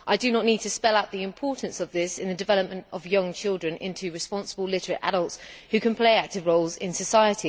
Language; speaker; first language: English; native; English